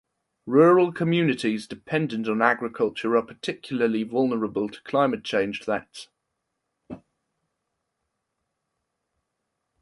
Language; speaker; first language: English; non-native, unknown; German